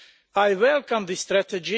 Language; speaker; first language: English; non-native, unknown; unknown